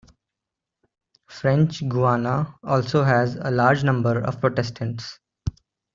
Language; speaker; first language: English; non-native, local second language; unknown